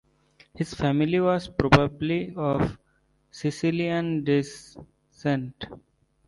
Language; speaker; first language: English; non-native, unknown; Bangla